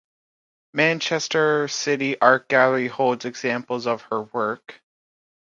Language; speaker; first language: English; native; English